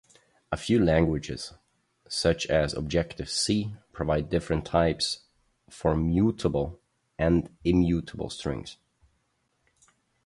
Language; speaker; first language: English; non-native, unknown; German